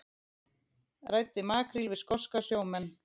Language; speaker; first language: Icelandic; native; Icelandic